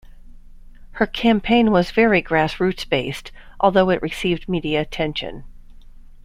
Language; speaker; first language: English; native; English